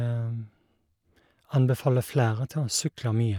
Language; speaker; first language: Norwegian; native; Norwegian